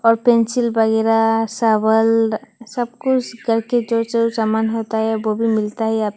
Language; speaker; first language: Hindi; non-native, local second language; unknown